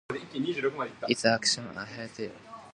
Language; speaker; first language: English; non-native, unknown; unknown